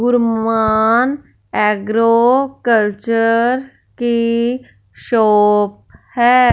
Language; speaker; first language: Hindi; non-native, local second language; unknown